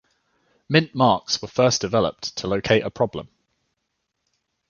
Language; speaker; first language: English; native; English